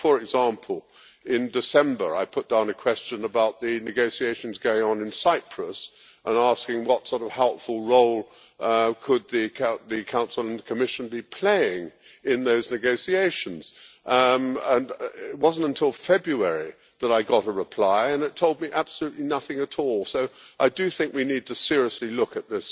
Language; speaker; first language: English; native; English